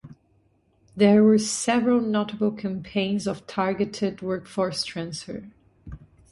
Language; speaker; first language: English; non-native, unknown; Portuguese